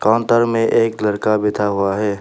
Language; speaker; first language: Hindi; non-native, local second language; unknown